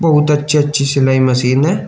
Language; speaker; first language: Hindi; native; Hindi